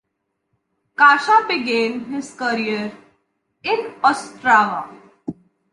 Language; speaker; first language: English; non-native, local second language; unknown